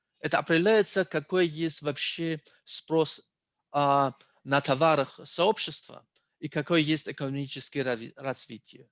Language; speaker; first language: Russian; non-native, fluent; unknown